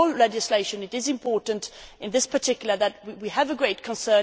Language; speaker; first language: English; non-native, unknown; Swedish